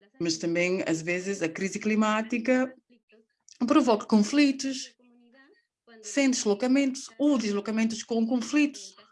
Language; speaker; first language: Portuguese; non-native, fluent; Spanish